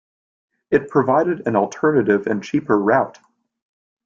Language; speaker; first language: English; native; English